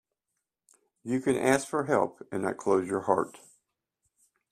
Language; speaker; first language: English; native; English